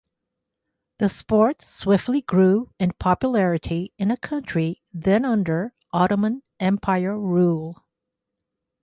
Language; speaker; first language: English; native; English